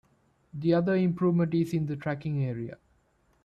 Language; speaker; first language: English; non-native, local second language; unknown